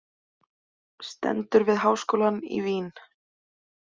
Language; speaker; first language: Icelandic; native; Icelandic